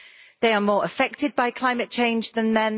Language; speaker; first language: English; native; English